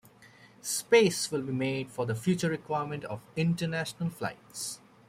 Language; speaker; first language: English; native; English